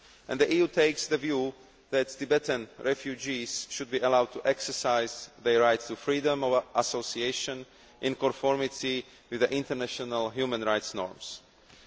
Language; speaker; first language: English; non-native, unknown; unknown